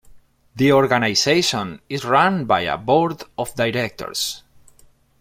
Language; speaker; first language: English; non-native, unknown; Spanish